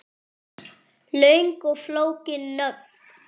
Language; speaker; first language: Icelandic; non-native, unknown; French